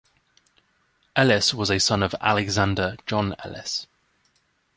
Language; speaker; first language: English; native; English